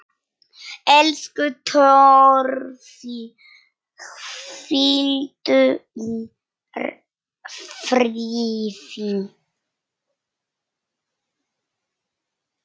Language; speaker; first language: Icelandic; non-native, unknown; Polish